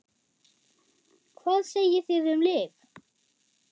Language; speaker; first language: Icelandic; non-native, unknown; German